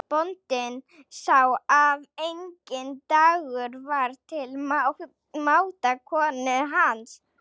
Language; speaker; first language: Icelandic; non-native, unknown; Slovak